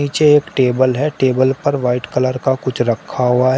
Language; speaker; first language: Hindi; native; Hindi